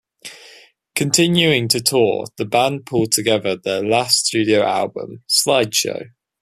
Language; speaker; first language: English; native; English